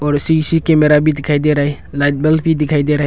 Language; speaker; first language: Hindi; non-native, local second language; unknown